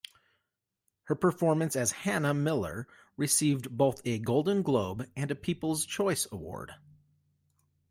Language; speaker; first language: English; native; English